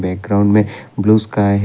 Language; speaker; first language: Hindi; non-native, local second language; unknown